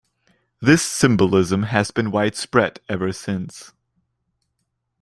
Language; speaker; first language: English; non-native, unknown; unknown